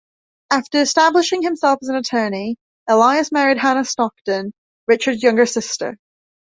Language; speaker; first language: English; native; English